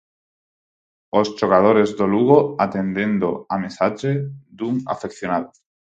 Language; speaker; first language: Galician; non-native, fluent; Spanish